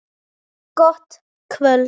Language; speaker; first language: Icelandic; native; Icelandic